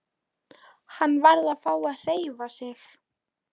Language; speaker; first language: Icelandic; non-native, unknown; Polish